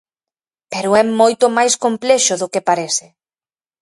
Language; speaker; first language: Galician; native; Galician